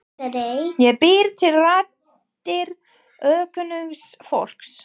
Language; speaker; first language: Icelandic; non-native, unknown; English